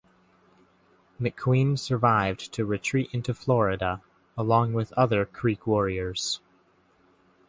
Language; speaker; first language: English; native; English